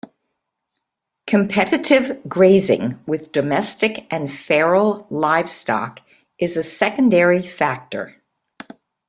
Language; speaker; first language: English; native; English